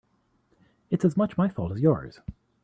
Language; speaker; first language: English; native; English